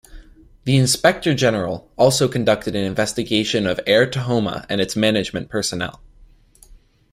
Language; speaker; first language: English; native; English